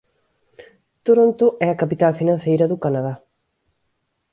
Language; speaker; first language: Galician; native; Galician